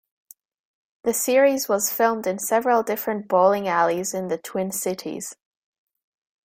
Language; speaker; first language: English; native; English